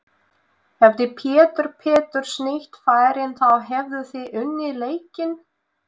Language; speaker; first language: Icelandic; non-native, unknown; Russian